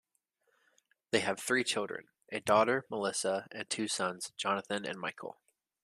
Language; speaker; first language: English; native; English